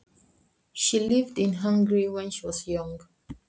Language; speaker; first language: Icelandic; non-native, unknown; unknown